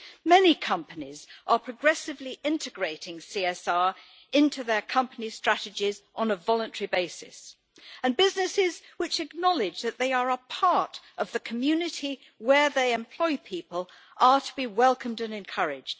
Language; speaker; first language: English; native; English